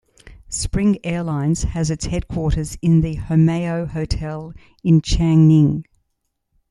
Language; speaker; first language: English; native; English